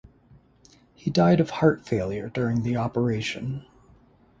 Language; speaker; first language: English; native; English